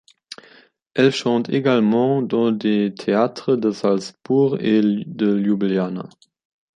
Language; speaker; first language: French; non-native, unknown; German